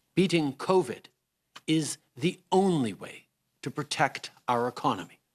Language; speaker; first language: English; native; English